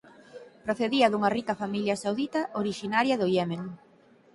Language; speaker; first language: Galician; native; Galician